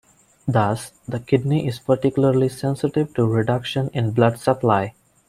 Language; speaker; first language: English; non-native, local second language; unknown